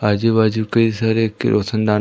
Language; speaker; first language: Hindi; native; Hindi